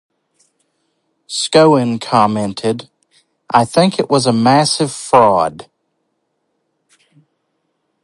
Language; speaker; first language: English; native; English